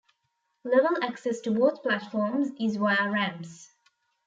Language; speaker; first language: English; non-native, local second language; Tamil